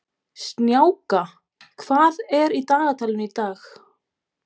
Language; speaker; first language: Icelandic; non-native, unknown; Polish